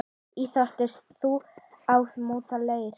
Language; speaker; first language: Icelandic; native; Icelandic